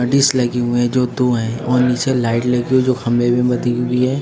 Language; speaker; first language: Hindi; native; Hindi